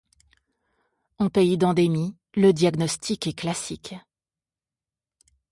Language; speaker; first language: French; native; French